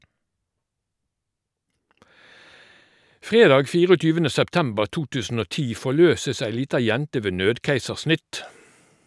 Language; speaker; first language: Norwegian; native; Norwegian